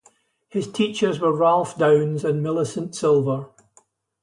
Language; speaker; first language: English; native; English